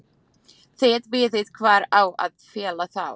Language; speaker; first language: Icelandic; non-native, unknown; Slovak